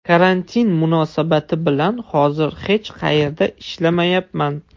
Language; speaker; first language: Uzbek; non-native, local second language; Russian